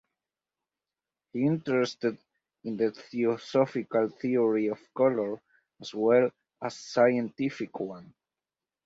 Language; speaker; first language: English; native; English